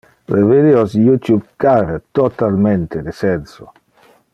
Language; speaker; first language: Interlingua; non-native, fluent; Dutch